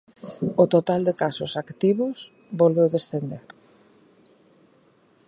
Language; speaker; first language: Galician; native; Galician